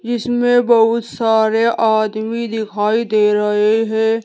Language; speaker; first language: Hindi; native; Hindi